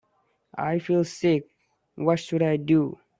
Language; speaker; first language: English; non-native, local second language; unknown